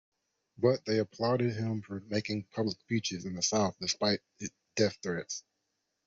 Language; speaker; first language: English; non-native, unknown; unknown